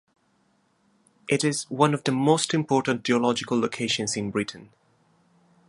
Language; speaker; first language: English; non-native, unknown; Italian